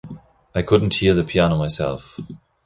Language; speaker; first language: English; non-native, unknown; German